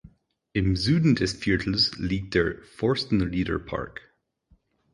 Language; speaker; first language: German; non-native, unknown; English